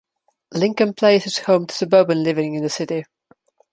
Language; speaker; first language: English; non-native, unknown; Slovenian